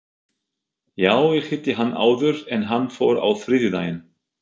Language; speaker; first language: Icelandic; non-native, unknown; German